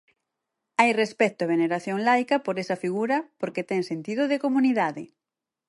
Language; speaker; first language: Galician; native; Galician